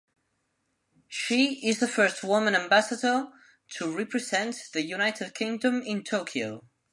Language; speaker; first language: English; non-native, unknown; Spanish